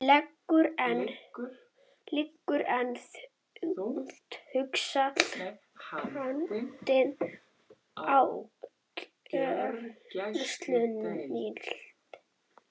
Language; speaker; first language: Icelandic; native; Icelandic